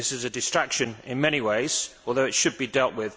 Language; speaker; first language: English; native; English